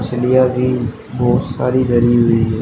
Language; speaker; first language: Hindi; native; Hindi